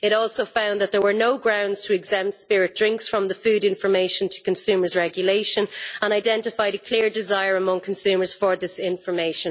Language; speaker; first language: English; native; English